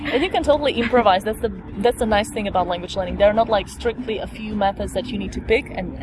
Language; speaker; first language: English; non-native, fluent; Slovak